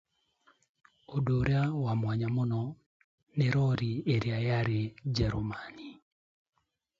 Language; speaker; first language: English; non-native, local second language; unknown